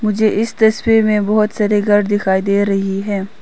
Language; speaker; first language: Hindi; early bilingual, other home language; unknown